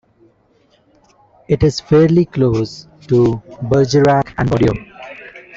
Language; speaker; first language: English; non-native, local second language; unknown